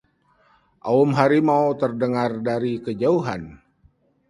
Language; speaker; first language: Indonesian; native; Indonesian